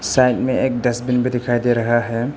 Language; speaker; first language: Hindi; early bilingual, other home language; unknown